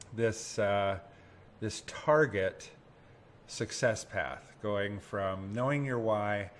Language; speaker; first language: English; native; English